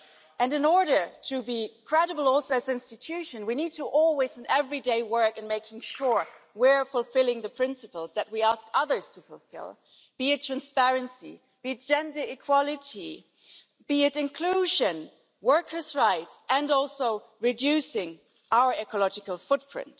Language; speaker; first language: English; non-native, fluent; German